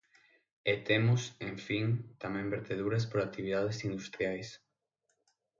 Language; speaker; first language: Galician; native; Galician